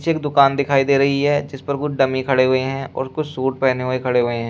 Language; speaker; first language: Hindi; native; Hindi